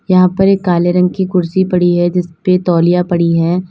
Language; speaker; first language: Hindi; native; Hindi